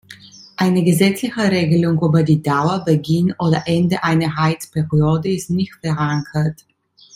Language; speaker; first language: German; non-native, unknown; Italian